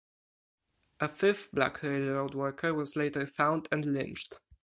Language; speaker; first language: English; non-native, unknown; Polish